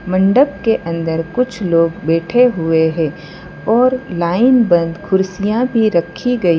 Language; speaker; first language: Hindi; non-native, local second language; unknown